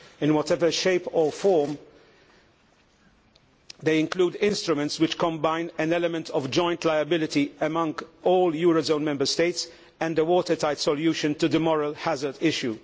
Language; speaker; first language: English; non-native, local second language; Maltese